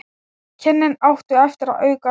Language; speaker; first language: Icelandic; non-native, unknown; Thai